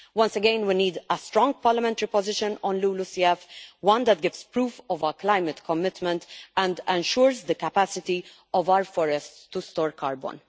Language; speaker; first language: English; non-native, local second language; Maltese